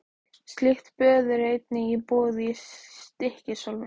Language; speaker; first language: Icelandic; native; Icelandic